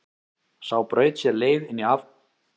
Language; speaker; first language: Icelandic; native; Icelandic